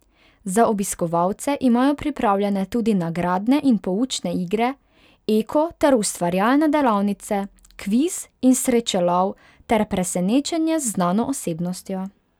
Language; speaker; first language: Slovenian; non-native, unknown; Hungarian